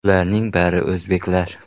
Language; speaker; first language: Uzbek; native; Uzbek